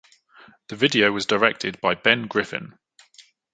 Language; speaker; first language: English; native; English